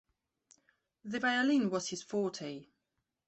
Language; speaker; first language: English; non-native, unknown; Belarusian